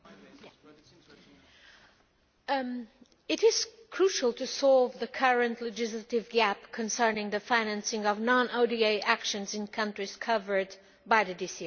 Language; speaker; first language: English; non-native, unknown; Portuguese